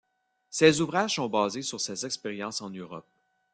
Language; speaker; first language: French; native; French